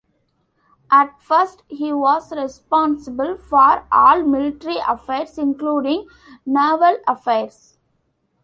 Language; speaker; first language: English; non-native, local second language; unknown